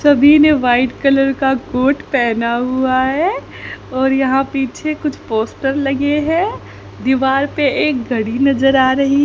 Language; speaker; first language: Hindi; native; Hindi